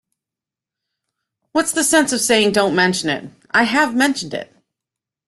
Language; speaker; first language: English; native; English